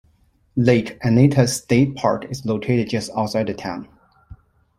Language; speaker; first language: English; non-native, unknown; Chinese